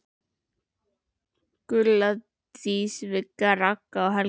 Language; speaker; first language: Icelandic; native; Icelandic